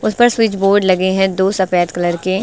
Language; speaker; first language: Hindi; native; Hindi